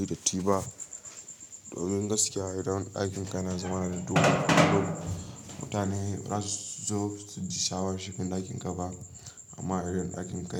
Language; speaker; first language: Hausa; native; Hausa